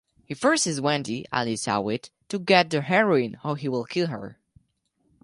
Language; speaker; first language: English; non-native, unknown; French